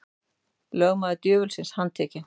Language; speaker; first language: Icelandic; native; Icelandic